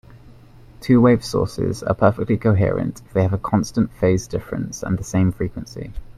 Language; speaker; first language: English; native; English